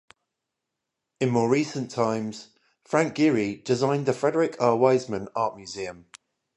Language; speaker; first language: English; native; English